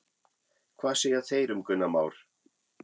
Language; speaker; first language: Icelandic; non-native, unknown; German